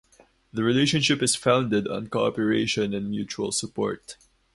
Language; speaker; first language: English; non-native, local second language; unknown